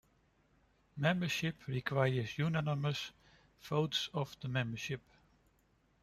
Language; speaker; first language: English; non-native, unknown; Dutch